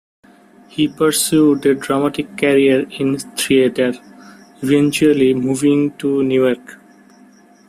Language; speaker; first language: English; non-native, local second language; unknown